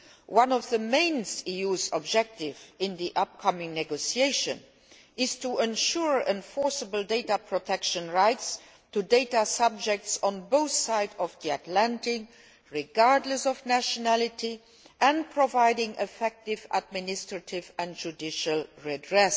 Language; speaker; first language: English; non-native, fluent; Luxembourgish